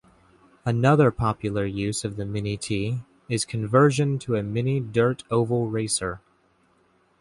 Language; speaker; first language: English; native; English